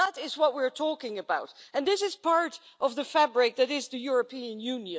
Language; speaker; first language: English; non-native, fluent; Dutch